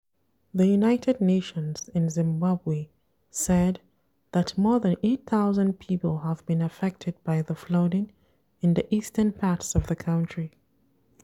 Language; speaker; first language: English; non-native, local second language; Hausa